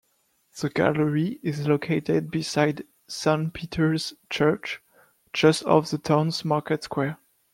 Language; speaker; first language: English; non-native, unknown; French